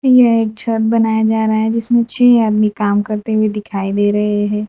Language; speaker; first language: Hindi; non-native, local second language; Gujarati